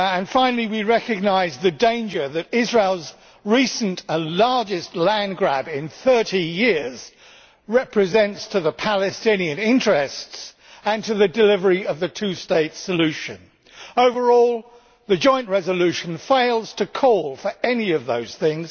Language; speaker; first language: English; native; English